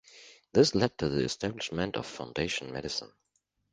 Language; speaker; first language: English; non-native, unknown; German